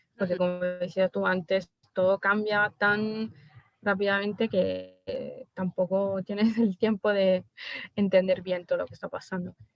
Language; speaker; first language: Spanish; non-native, related language; Italian